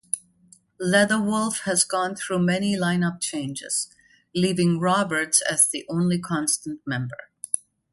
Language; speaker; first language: English; non-native, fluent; German